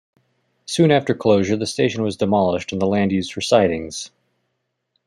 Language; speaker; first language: English; native; English